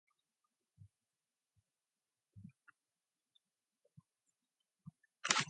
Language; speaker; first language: English; non-native, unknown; Mongolian